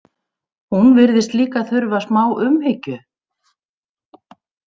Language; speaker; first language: Icelandic; native; Icelandic